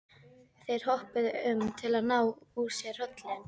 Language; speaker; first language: Icelandic; native; Icelandic